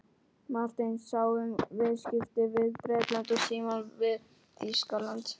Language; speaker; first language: Icelandic; non-native, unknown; Polish